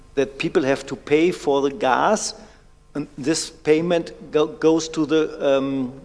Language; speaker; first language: English; non-native, learner; German